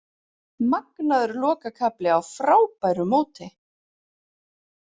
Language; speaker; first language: Icelandic; native; Icelandic